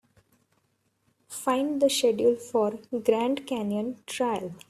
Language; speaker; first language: English; non-native, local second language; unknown